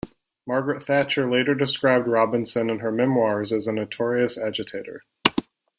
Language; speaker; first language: English; native; English